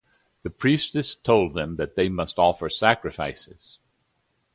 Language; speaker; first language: English; native; English